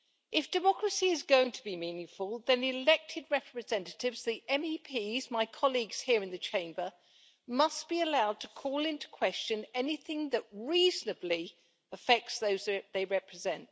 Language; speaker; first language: English; native; English